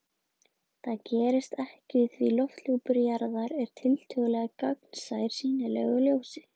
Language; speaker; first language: Icelandic; native; Icelandic